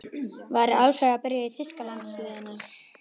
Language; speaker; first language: Icelandic; native; Icelandic